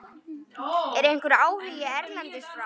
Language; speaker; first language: Icelandic; native; Icelandic